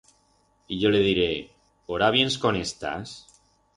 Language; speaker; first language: Aragonese; non-native, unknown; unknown